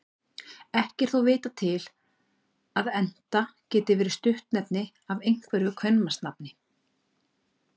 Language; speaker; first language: Icelandic; native; Icelandic